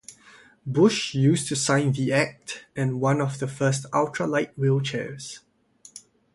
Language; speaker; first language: English; non-native, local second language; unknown